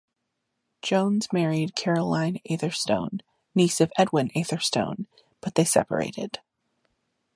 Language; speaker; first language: English; native; English